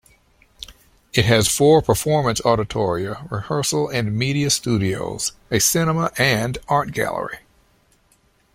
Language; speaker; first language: English; native; English